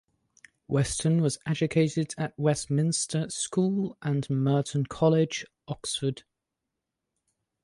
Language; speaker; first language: English; native; English